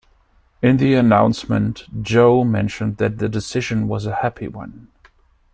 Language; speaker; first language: English; non-native, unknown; German